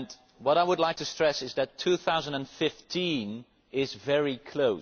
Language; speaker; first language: English; non-native, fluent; Dutch